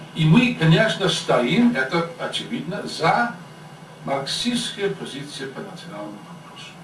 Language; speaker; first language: Russian; non-native, fluent; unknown